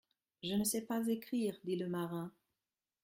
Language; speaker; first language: French; non-native, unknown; German